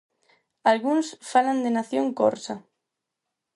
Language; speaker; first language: Galician; non-native, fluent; Spanish